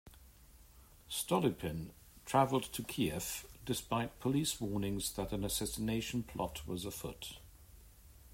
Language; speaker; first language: English; native; English